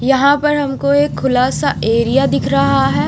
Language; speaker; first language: Hindi; non-native, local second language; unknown